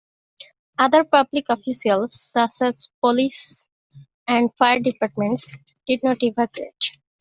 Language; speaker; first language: English; native; English